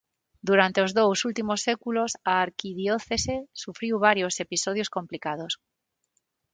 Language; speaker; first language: Galician; non-native, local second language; Spanish